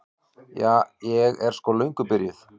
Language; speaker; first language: Icelandic; native; Icelandic